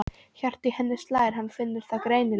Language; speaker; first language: Icelandic; non-native, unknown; Polish